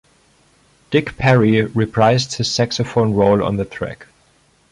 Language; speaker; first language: English; non-native, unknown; German